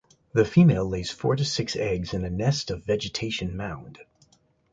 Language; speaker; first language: English; native; English